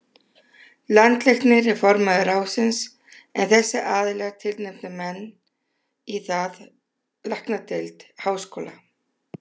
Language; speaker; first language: Icelandic; native; Icelandic